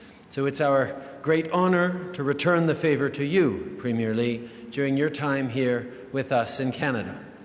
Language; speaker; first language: English; native; English